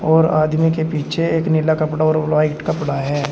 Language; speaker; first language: Hindi; native; Hindi